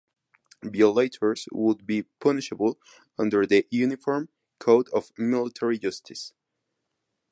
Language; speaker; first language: English; non-native, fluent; Spanish